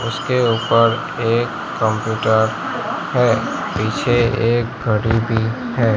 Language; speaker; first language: Hindi; non-native, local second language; Gujarati